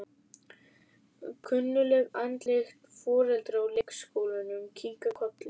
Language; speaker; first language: Icelandic; native; Icelandic